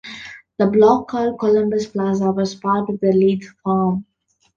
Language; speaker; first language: English; non-native, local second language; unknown